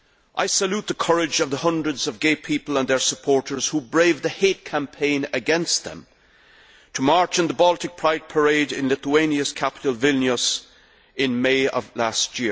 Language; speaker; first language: English; native; English